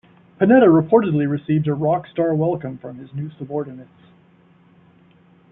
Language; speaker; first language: English; native; English